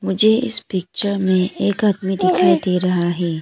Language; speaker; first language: Hindi; non-native, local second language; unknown